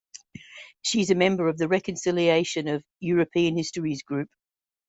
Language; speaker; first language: English; native; English